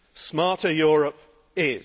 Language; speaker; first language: English; native; English